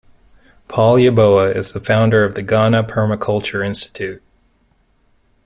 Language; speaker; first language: English; native; English